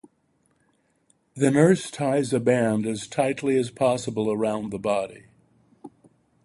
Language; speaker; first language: English; native; English